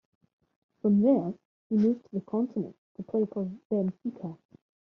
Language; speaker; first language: English; native; English